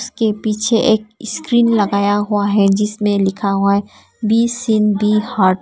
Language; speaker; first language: Hindi; non-native, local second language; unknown